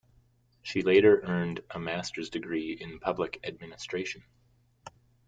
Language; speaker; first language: English; native; English